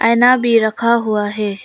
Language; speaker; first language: Hindi; non-native, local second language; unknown